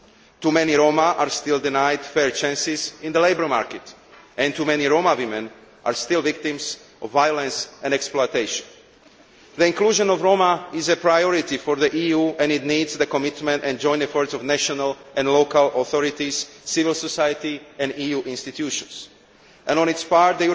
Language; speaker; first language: English; non-native, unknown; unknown